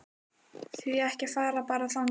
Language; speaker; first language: Icelandic; native; Icelandic